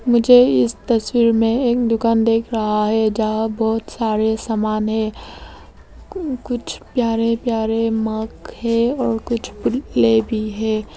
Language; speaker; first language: Hindi; early bilingual, other home language; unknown